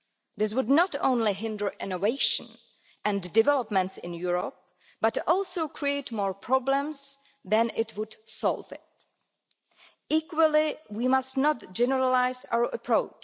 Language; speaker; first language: English; non-native, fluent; Czech